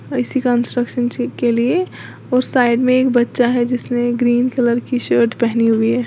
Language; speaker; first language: Hindi; native; Hindi